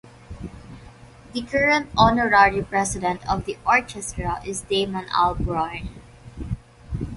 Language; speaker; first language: English; non-native, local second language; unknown